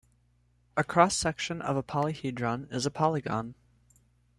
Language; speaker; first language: English; native; English